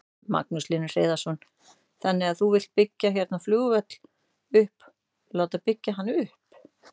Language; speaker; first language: Icelandic; native; Icelandic